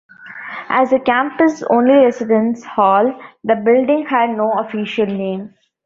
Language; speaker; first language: English; non-native, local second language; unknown